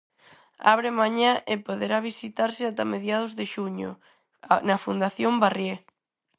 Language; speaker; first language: Galician; non-native, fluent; Spanish